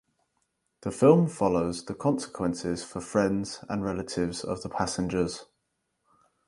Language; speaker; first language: English; native; English